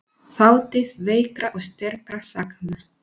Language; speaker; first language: Icelandic; non-native, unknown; Spanish